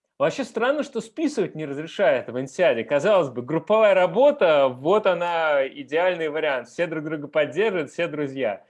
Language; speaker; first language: Russian; native; Russian